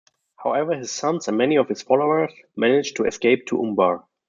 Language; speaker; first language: English; non-native, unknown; German